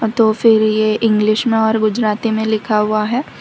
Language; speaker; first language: Hindi; non-native, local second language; Gujarati